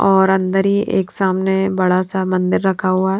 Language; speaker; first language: Hindi; native; Hindi